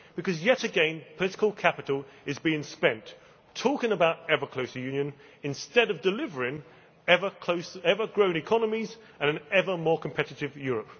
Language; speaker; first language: English; native; English